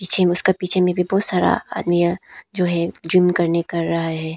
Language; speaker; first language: Hindi; non-native, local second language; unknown